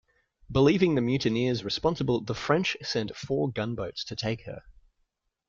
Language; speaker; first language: English; native; English